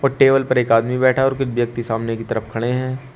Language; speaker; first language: Hindi; native; Hindi